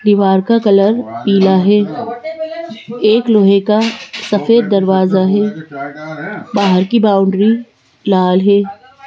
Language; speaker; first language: Hindi; native; Hindi